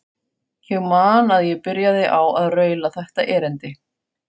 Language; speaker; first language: Icelandic; non-native, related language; Faroese